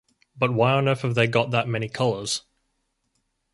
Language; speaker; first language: English; native; English